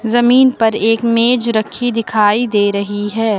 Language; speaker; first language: Hindi; native; Hindi